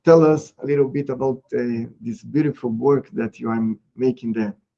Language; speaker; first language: English; non-native, learner; Portuguese